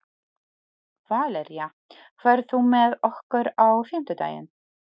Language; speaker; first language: Icelandic; non-native, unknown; Polish